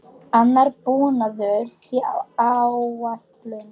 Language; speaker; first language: Icelandic; non-native, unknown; Polish